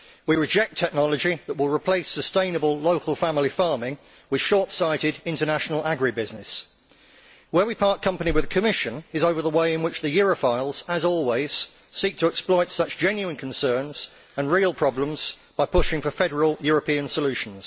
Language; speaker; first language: English; native; English